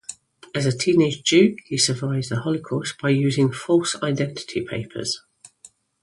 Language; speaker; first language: English; native; English